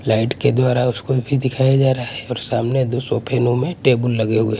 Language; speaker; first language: Hindi; non-native, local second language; Punjabi